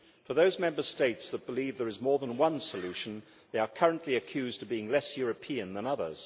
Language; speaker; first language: English; native; English